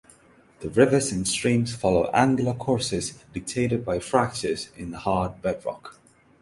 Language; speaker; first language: English; non-native, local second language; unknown